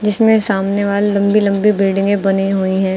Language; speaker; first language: Hindi; native; Hindi